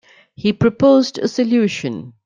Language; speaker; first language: English; non-native, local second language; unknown